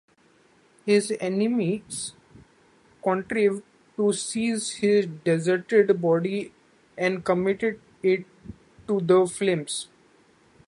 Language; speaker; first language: English; non-native, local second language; Marathi